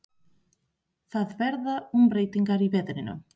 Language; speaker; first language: Icelandic; non-native, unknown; Spanish